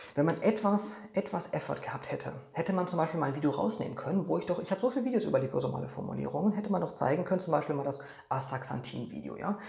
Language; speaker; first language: German; non-native, fluent; Polish